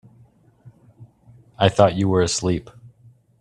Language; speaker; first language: English; native; English